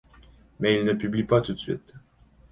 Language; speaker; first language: French; native; French